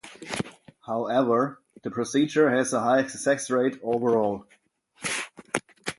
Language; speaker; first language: English; non-native, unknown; German